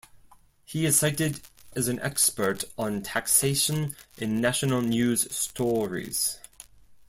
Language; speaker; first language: English; non-native, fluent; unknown